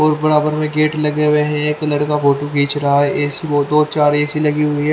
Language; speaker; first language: Hindi; native; Hindi